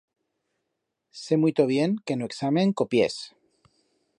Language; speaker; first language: Aragonese; native; Aragonese